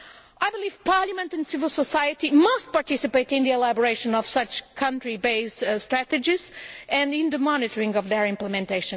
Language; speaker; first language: English; non-native, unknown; Portuguese